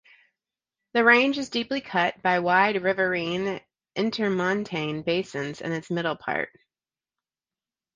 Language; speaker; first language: English; native; English